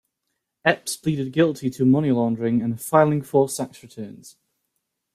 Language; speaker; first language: English; native; English